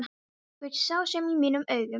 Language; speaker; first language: Icelandic; non-native, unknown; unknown